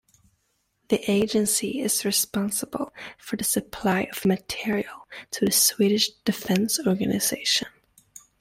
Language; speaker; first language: English; native; English